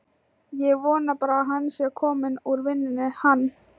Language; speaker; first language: Icelandic; non-native, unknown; Thai